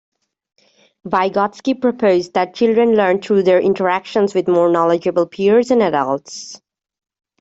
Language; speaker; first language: English; native; English